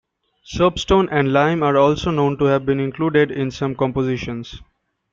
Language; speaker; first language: English; non-native, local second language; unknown